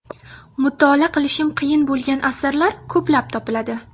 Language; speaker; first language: Uzbek; native; Uzbek